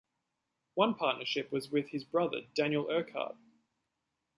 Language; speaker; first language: English; native; English